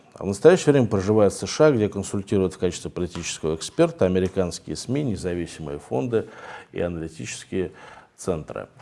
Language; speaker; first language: Russian; native; Russian